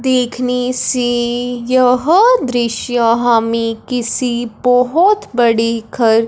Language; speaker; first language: Hindi; non-native, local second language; Punjabi